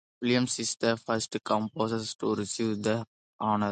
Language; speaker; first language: English; non-native, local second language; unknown